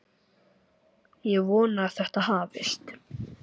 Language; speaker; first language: Icelandic; native; Icelandic